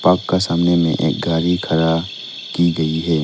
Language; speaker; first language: Hindi; non-native, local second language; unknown